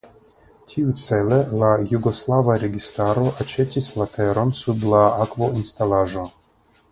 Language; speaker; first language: Esperanto; non-native, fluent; Russian